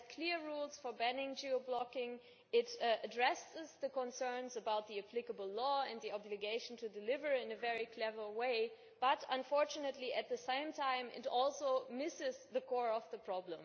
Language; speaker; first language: English; non-native, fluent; German